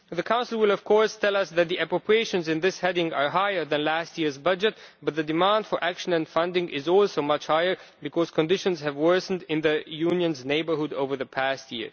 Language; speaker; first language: English; non-native, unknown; Romanian